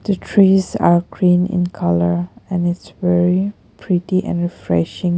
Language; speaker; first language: English; non-native, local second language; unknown